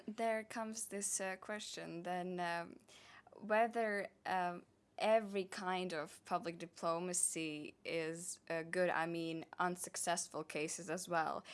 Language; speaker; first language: English; non-native, fluent; Latvian